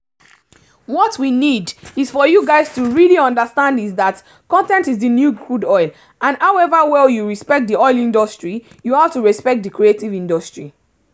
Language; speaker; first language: English; non-native, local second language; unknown